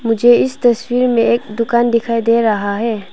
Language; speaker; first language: Hindi; non-native, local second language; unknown